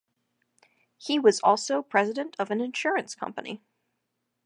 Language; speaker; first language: English; native; English